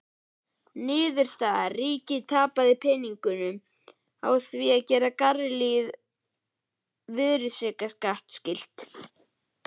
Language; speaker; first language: Icelandic; native; Icelandic